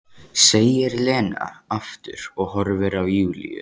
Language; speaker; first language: Icelandic; native; Icelandic